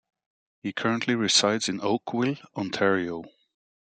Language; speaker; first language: English; native; English